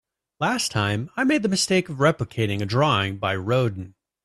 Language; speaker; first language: English; native; English